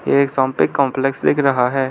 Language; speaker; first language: Hindi; non-native, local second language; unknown